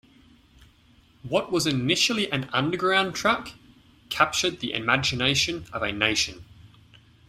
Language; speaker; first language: English; native; English